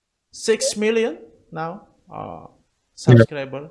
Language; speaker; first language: English; non-native, learner; Indonesian